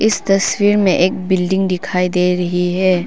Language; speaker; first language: Hindi; non-native, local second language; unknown